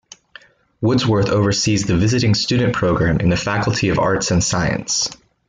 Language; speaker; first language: English; native; English